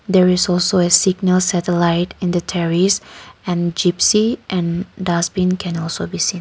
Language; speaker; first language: English; non-native, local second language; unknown